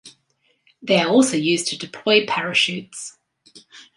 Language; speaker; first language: English; native; English